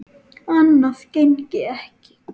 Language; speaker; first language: Icelandic; native; Icelandic